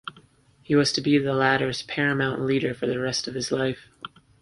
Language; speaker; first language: English; native; English